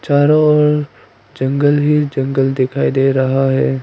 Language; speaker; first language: Hindi; non-native, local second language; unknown